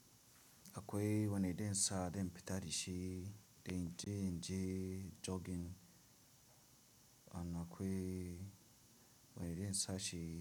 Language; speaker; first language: Hausa; non-native, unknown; Tiv